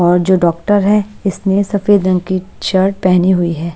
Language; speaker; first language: Hindi; non-native, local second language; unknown